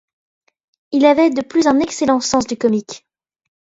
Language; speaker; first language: French; native; French